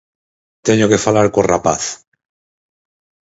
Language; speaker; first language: Galician; native; Galician